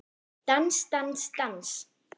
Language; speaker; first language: Icelandic; non-native, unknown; German